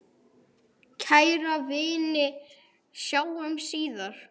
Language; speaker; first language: Icelandic; native; Icelandic